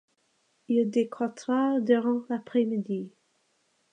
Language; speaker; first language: French; non-native, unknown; English